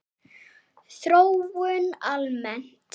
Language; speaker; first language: Icelandic; native; Icelandic